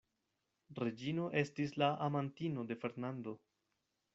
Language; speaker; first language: Esperanto; non-native, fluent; Spanish